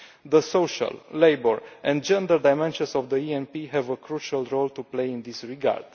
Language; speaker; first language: English; non-native, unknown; Romanian